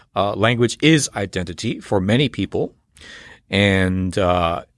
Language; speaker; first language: English; native; English